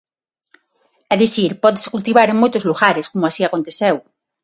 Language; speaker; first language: Galician; non-native, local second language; Spanish